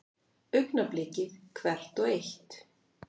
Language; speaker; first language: Icelandic; native; Icelandic